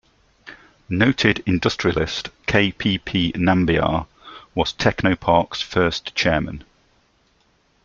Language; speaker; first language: English; native; English